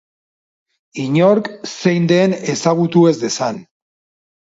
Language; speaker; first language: Basque; non-native, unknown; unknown